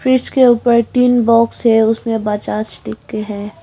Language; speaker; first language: Hindi; early bilingual, other home language; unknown